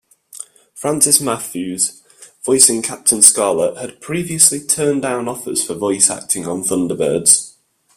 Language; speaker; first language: English; native; English